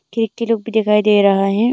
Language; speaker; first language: Hindi; early bilingual, other home language; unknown